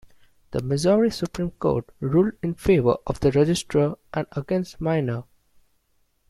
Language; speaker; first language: English; non-native, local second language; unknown